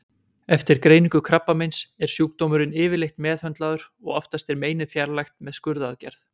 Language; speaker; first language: Icelandic; native; Icelandic